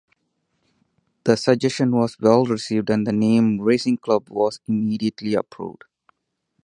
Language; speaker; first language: English; non-native, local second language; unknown